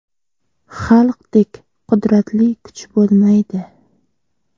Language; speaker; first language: Uzbek; native; Uzbek